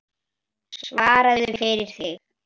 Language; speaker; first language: Icelandic; native; Icelandic